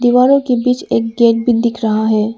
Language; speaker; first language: Hindi; non-native, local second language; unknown